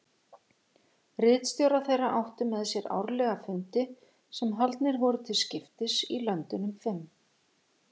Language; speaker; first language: Icelandic; native; Icelandic